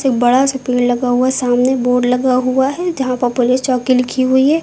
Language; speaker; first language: Hindi; native; Hindi